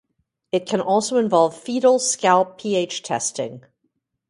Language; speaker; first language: English; native; English